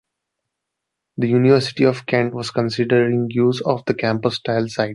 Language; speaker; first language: English; non-native, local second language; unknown